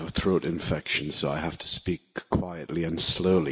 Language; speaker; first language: English; native; English